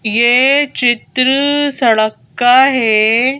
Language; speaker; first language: Hindi; native; Hindi